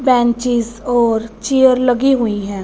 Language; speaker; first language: Hindi; non-native, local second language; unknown